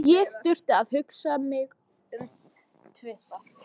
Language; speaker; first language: Icelandic; non-native, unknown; English